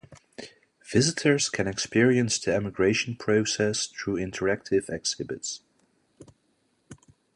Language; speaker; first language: English; non-native, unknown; Dutch